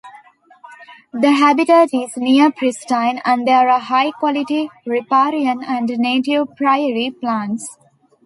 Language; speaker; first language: English; non-native, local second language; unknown